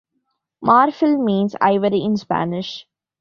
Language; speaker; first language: English; non-native, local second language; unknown